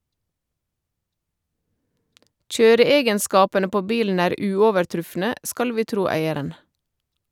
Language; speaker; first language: Norwegian; native; Norwegian